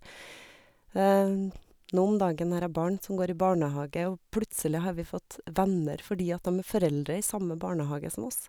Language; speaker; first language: Norwegian; native; Norwegian